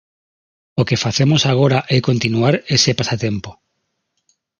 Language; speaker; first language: Galician; non-native, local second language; Spanish